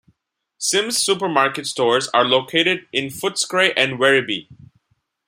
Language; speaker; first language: English; non-native, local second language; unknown